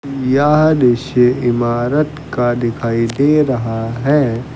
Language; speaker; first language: Hindi; native; Hindi